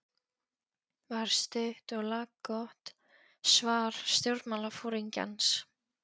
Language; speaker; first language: Icelandic; non-native, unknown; Polish